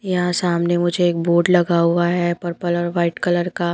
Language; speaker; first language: Hindi; non-native, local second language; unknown